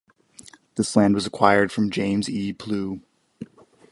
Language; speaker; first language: English; native; English